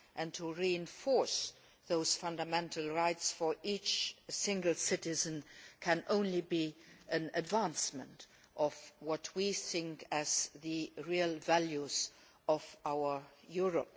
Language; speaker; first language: English; non-native, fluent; Luxembourgish